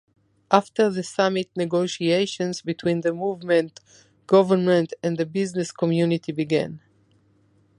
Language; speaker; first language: English; non-native, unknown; Spanish